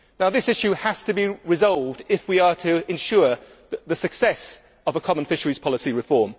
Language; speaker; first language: English; native; English